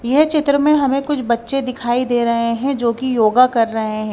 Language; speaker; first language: Hindi; non-native, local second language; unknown